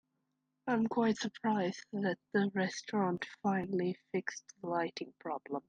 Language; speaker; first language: English; native; English